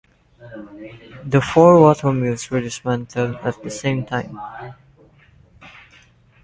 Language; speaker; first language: English; non-native, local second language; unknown